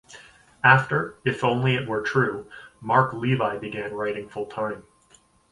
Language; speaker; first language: English; native; English